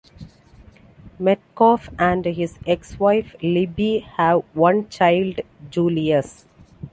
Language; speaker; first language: English; non-native, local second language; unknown